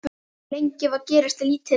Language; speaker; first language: Icelandic; native; Icelandic